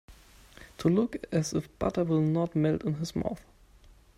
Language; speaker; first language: English; non-native, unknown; German